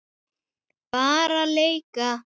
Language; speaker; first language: Icelandic; native; Icelandic